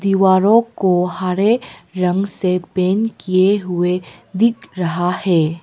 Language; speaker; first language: Hindi; early bilingual, other home language; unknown